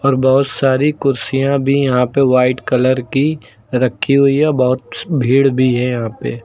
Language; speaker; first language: Hindi; native; Hindi